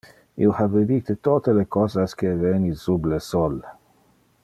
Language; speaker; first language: Interlingua; non-native, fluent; Dutch